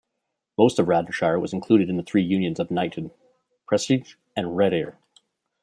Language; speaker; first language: English; native; English